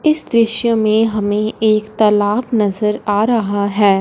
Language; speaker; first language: Hindi; non-native, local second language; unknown